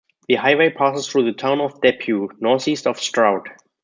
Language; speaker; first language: English; non-native, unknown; German